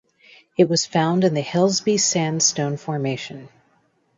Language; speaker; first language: English; native; English